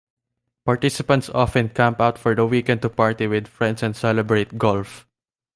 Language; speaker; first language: English; non-native, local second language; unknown